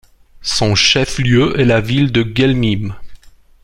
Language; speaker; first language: French; non-native, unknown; Romanian